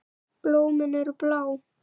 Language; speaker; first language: Icelandic; native; Icelandic